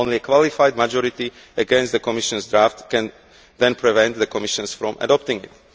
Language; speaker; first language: English; non-native, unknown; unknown